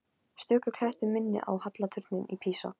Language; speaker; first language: Icelandic; non-native, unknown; Polish